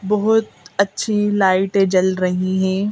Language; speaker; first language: Hindi; native; Hindi